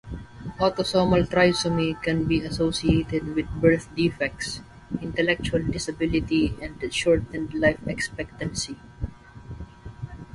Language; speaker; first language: English; non-native, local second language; Waray